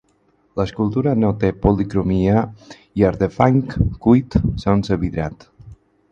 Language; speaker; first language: Catalan; non-native, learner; Spanish